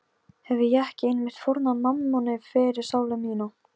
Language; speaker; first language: Icelandic; non-native, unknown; Polish